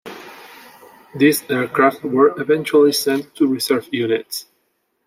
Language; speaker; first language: English; non-native, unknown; Spanish